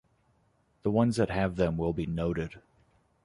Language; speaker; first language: English; native; English